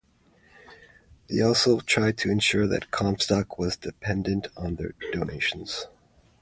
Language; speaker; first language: English; native; English